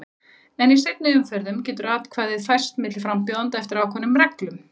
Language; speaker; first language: Icelandic; native; Icelandic